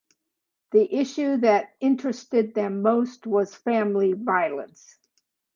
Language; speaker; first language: English; native; English